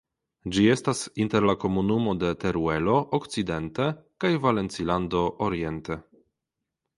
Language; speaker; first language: Esperanto; non-native, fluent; Polish